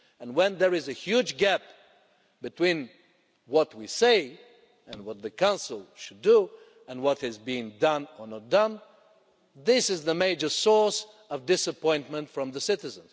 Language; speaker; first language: English; non-native, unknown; Bulgarian